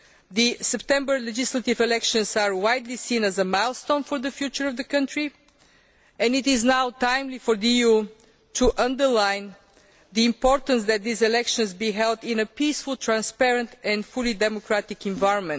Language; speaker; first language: English; non-native, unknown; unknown